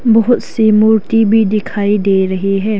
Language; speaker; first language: Hindi; non-native, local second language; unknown